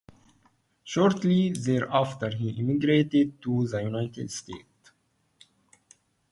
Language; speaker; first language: English; non-native, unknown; Arabic